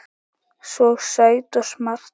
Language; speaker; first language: Icelandic; native; Icelandic